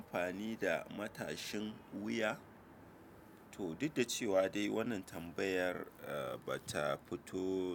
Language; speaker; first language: Hausa; native; Hausa